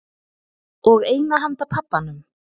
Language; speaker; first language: Icelandic; native; Icelandic